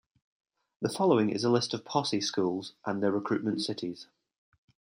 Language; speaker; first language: English; native; English